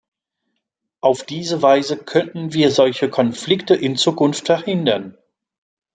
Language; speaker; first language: German; non-native, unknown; French